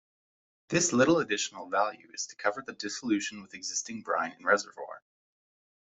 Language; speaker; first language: English; native; English